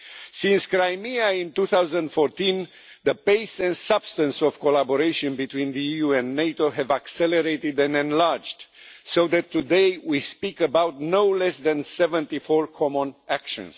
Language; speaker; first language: English; non-native, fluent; Romanian